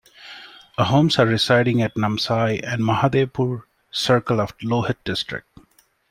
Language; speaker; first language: English; non-native, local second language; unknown